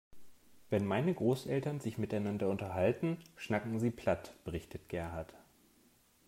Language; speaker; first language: German; native; German